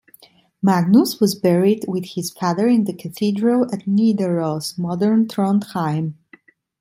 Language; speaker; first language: English; non-native, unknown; Italian